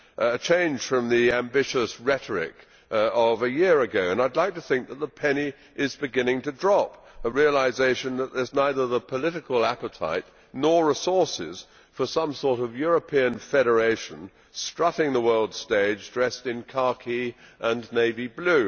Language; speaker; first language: English; native; English